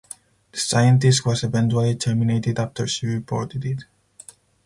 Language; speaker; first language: English; non-native, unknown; Spanish